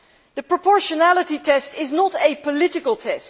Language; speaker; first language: English; non-native, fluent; Dutch